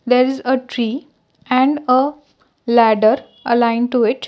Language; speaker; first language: English; non-native, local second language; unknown